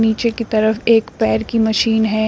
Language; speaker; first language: Hindi; native; Hindi